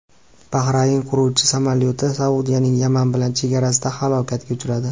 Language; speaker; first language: Uzbek; native; Uzbek